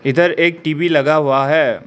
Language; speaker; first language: Hindi; non-native, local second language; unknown